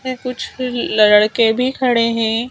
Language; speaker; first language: Hindi; native; Hindi